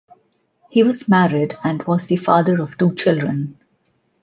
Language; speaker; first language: English; non-native, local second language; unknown